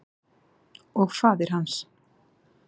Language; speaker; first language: Icelandic; native; Icelandic